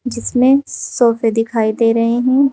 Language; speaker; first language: Hindi; native; Hindi